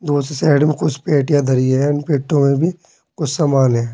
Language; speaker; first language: Hindi; native; Hindi